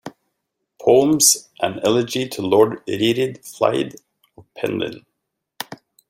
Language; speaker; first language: English; native; English